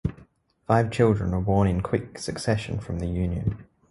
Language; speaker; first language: English; native; English